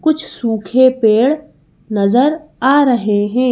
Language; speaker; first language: Hindi; native; Hindi